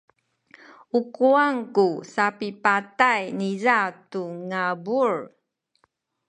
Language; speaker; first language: Sakizaya; non-native, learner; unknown